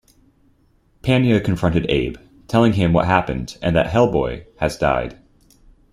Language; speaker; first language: English; native; English